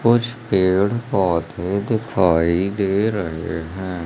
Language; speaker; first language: Hindi; native; Hindi